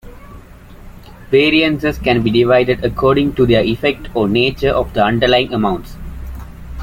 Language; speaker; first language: English; native; English